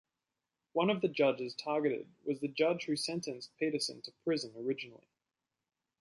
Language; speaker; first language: English; native; English